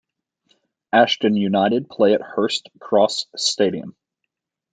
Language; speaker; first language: English; native; English